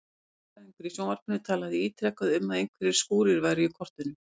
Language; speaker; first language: Icelandic; native; Icelandic